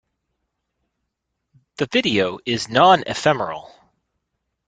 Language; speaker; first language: English; native; English